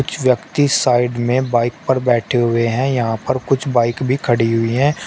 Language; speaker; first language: Hindi; native; Hindi